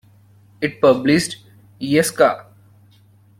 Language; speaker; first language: English; non-native, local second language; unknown